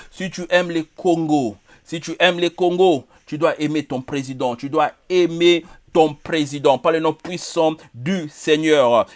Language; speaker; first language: French; non-native, local second language; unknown